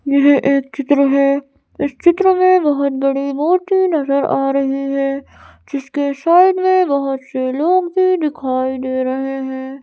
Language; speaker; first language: Hindi; native; Hindi